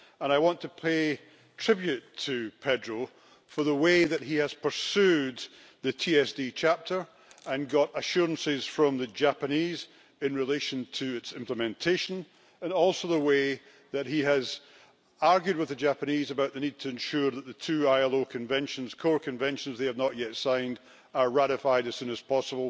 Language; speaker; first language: English; native; English